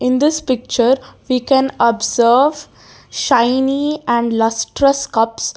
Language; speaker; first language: English; non-native, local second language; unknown